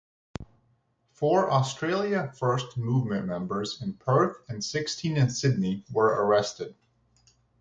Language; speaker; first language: English; native; English